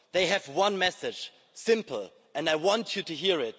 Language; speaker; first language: English; non-native, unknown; German